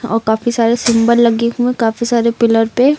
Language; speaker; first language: Hindi; native; Hindi